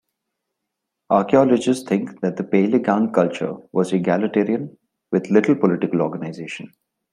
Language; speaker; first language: English; non-native, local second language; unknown